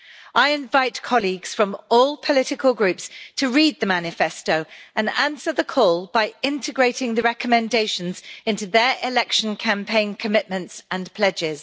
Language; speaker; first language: English; native; English